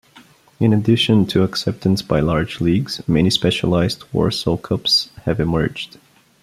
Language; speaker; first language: English; non-native, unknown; Bulgarian